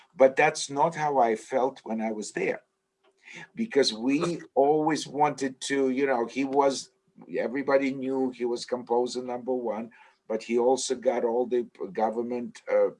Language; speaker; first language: English; non-native, fluent; Russian